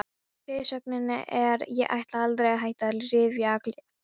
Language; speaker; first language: Icelandic; non-native, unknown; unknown